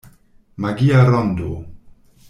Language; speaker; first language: Esperanto; non-native, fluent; German